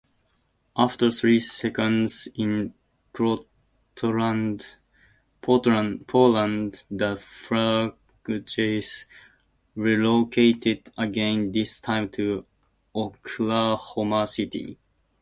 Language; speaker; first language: English; native; English